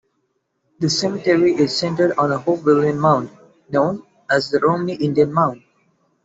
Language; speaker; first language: English; non-native, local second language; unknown